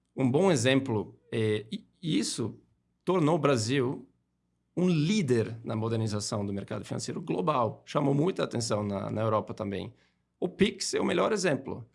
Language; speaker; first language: Portuguese; non-native, fluent; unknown